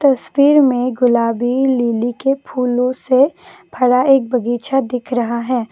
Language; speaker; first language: Hindi; non-native, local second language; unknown